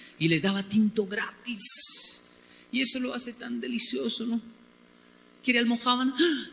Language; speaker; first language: Spanish; native; Spanish